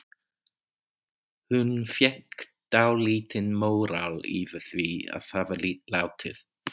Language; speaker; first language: Icelandic; non-native, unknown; English